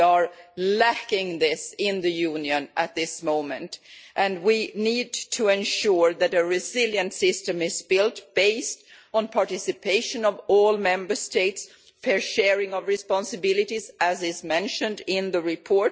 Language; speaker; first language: English; non-native, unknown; Swedish